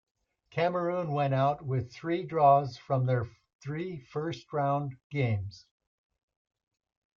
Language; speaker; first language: English; native; English